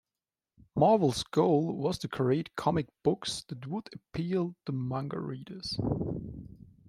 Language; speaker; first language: English; non-native, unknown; German